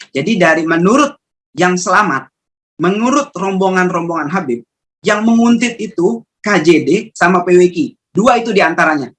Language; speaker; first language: Indonesian; native; Indonesian